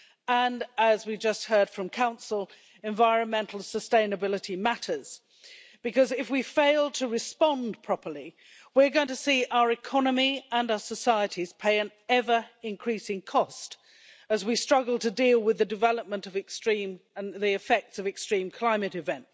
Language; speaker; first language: English; native; English